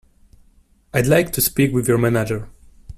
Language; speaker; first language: English; non-native, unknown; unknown